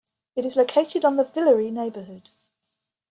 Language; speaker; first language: English; native; English